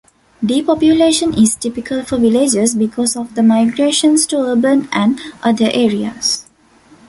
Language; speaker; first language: English; non-native, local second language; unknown